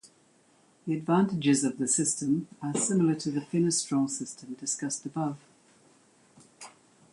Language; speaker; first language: English; native; English